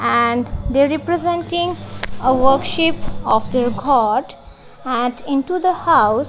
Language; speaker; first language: English; non-native, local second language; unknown